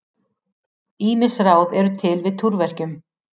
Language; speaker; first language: Icelandic; native; Icelandic